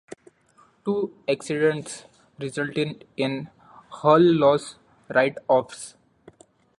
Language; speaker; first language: English; non-native, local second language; Marathi